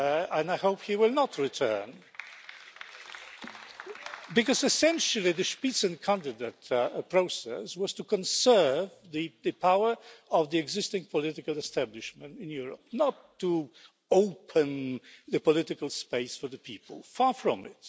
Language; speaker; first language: English; non-native, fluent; Polish